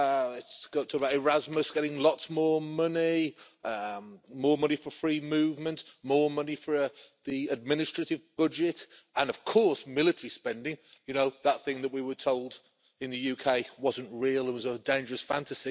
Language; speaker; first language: English; native; English